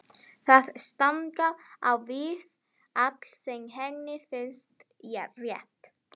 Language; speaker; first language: Icelandic; non-native, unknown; Spanish